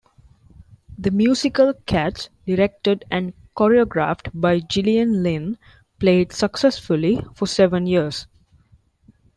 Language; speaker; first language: English; non-native, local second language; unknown